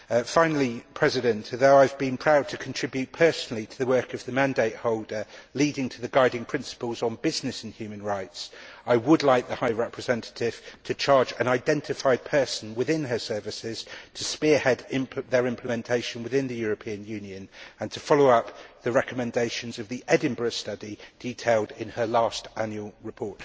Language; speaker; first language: English; native; English